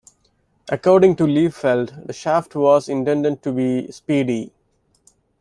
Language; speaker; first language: English; non-native, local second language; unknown